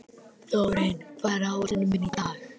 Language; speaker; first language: Icelandic; native; Icelandic